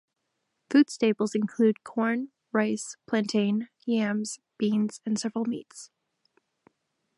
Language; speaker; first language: English; non-native, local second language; French